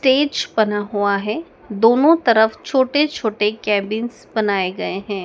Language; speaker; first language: Hindi; native; Hindi